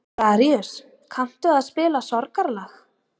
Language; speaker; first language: Icelandic; native; Icelandic